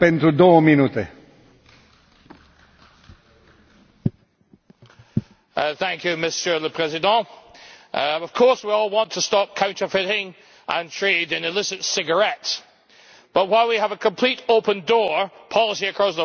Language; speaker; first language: English; native; English